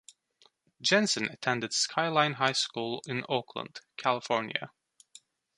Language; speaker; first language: English; non-native, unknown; Turkish